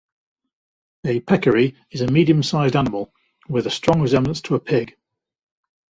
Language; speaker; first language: English; native; English